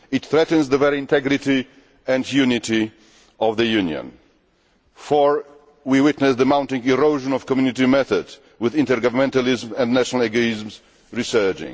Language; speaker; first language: English; non-native, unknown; Polish